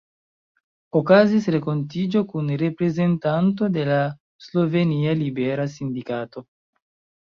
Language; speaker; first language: Esperanto; non-native, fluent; Chinese